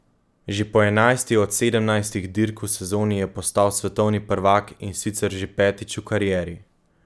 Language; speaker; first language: Slovenian; native; Slovenian